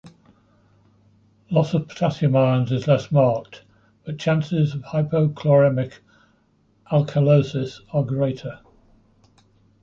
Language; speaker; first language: English; native; English